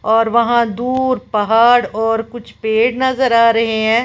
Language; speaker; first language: Hindi; native; Hindi